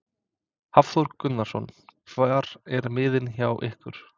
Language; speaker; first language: Icelandic; non-native, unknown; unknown